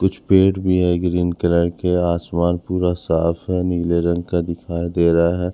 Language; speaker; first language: Hindi; non-native, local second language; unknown